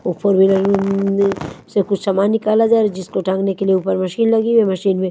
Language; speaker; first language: Hindi; native; Hindi